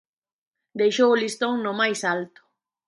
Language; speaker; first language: Galician; native; Galician